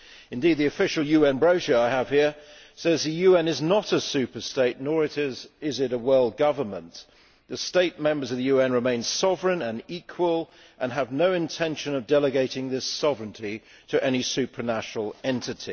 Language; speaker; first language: English; native; English